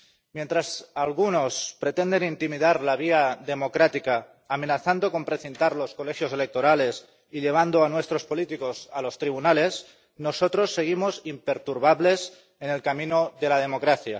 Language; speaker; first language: Spanish; non-native, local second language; Catalan